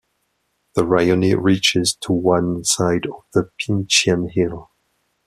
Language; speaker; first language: English; non-native, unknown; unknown